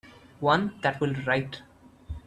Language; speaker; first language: English; non-native, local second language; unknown